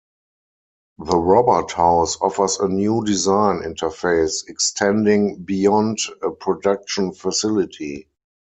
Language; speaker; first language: English; non-native, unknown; German